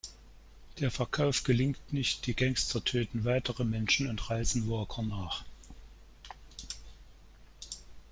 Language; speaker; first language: German; native; German